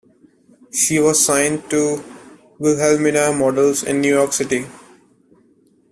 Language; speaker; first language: English; non-native, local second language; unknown